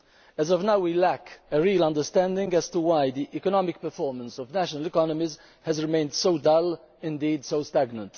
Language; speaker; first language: English; non-native, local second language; Maltese